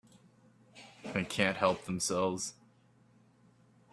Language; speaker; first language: English; native; English